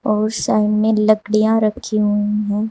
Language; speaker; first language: Hindi; native; Hindi